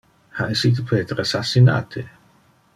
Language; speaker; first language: Interlingua; non-native, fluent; Dutch